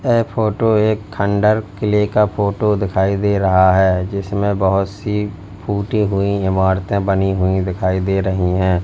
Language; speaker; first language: Hindi; native; Hindi